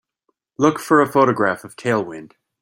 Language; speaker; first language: English; native; English